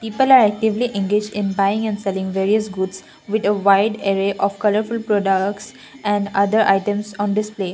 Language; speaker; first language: English; non-native, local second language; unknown